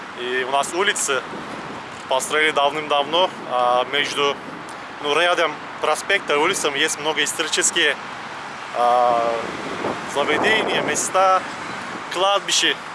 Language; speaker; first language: Russian; non-native, fluent; Turkish